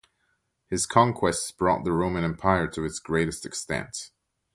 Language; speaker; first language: English; non-native, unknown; French